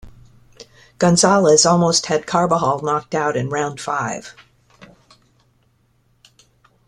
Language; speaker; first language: English; native; English